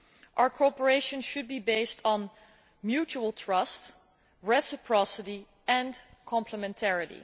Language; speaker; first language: English; non-native, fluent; Dutch